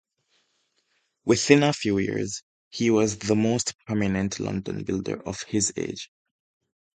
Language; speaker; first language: English; native; English